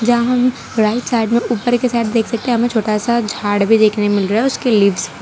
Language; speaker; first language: Hindi; non-native, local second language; Gujarati